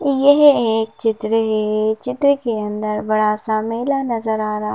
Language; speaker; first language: Hindi; native; Hindi